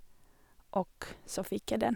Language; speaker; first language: Norwegian; non-native, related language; Swedish